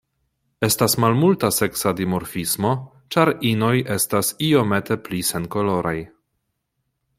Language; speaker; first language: Esperanto; non-native, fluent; Polish